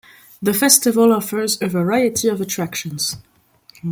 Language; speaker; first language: English; non-native, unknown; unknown